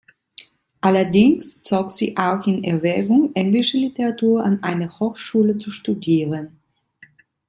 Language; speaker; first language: German; non-native, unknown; Italian